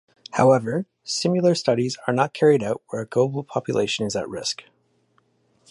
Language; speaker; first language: English; native; English